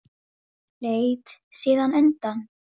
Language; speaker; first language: Icelandic; native; Icelandic